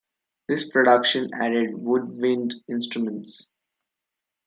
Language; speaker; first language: English; non-native, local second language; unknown